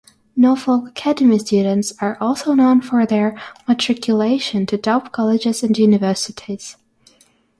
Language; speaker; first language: English; non-native, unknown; Russian